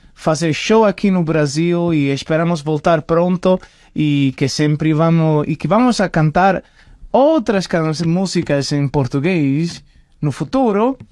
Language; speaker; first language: Portuguese; non-native, learner; Italian